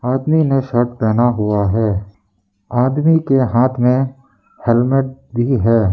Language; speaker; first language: Hindi; early bilingual, other home language; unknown